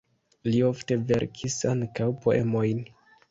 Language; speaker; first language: Esperanto; non-native, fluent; Kinyarwanda